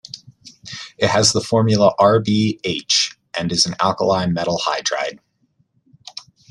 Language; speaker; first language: English; native; English